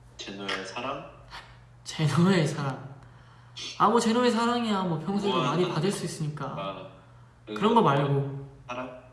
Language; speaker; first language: Korean; non-native, fluent; Chinese